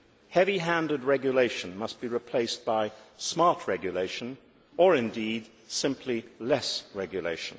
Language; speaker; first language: English; native; English